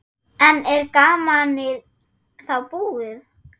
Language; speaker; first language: Icelandic; non-native, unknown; German